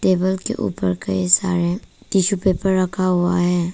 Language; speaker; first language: Hindi; non-native, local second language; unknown